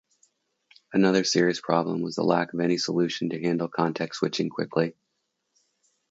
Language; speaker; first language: English; native; English